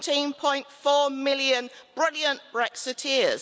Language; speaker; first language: English; native; English